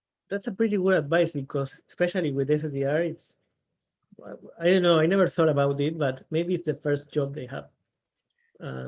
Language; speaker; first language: English; non-native, fluent; Spanish